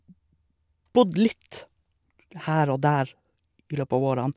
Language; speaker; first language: Norwegian; native; Norwegian